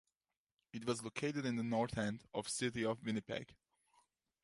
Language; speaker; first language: English; non-native, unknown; Turkish